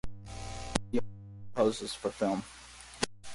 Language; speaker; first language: English; native; English